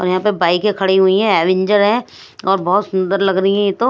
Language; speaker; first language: Hindi; non-native, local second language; Punjabi